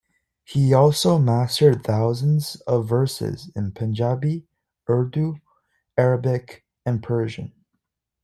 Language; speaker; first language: English; native; English